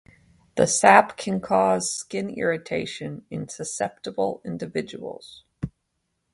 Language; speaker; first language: English; native; English